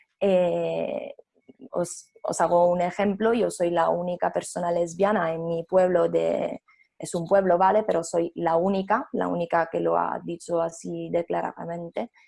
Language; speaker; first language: Spanish; non-native, fluent; Italian